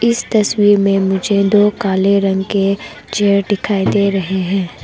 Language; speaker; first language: Hindi; non-native, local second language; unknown